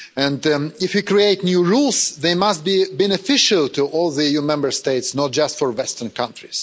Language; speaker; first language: English; non-native, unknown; Russian